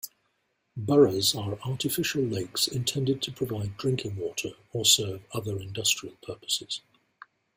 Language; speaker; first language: English; non-native, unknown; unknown